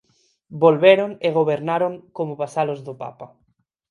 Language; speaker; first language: Galician; non-native, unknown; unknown